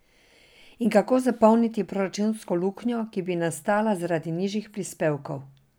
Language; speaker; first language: Slovenian; non-native, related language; Serbian